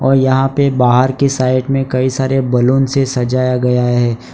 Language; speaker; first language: Hindi; non-native, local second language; Gujarati